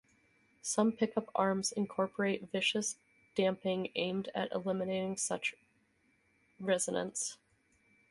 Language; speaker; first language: English; native; English